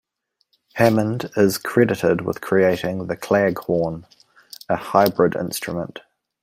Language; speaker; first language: English; native; English